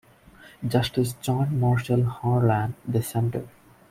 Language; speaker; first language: English; non-native, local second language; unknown